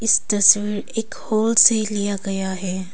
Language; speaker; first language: Hindi; non-native, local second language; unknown